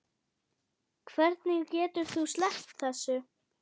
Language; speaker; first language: Icelandic; non-native, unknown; German